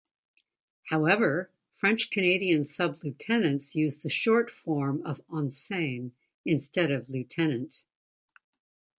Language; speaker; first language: English; native; English